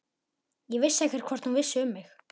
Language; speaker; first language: Icelandic; native; Icelandic